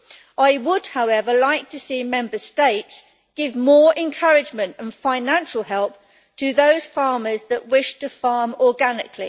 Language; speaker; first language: English; native; English